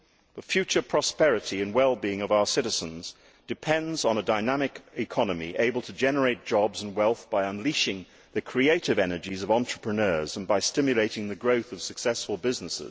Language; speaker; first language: English; native; English